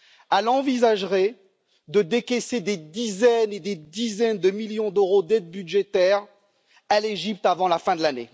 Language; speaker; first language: French; native; French